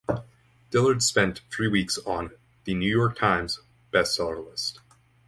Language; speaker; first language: English; native; English